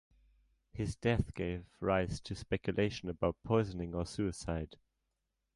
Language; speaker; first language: English; non-native, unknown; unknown